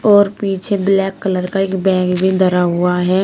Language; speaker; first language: Hindi; native; Hindi